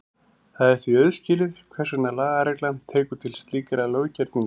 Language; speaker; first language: Icelandic; native; Icelandic